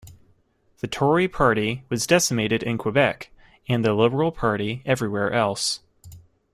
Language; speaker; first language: English; native; English